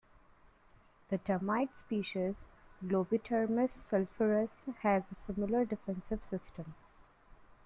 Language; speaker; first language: English; non-native, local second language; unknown